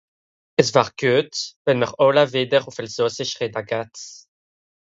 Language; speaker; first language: Swiss German; non-native, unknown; French